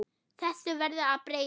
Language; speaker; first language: Icelandic; non-native, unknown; German